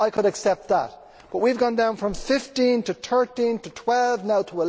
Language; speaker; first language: English; native; English